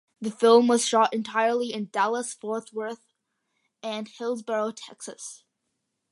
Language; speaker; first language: English; early bilingual, other home language; Malayalam